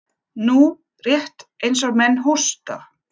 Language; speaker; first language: Icelandic; non-native, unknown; German